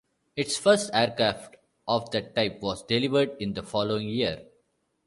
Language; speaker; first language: English; non-native, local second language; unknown